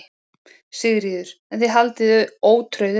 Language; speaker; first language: Icelandic; native; Icelandic